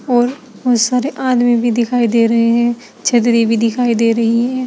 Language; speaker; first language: Hindi; native; Hindi